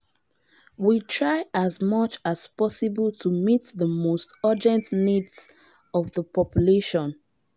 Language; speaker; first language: English; non-native, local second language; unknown